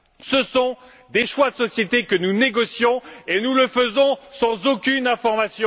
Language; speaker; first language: French; native; French